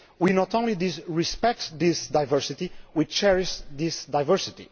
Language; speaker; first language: English; non-native, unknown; Portuguese